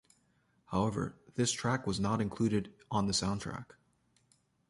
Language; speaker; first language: English; native; English